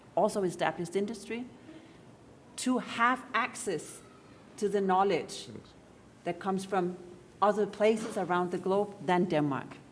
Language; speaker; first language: English; non-native, fluent; Danish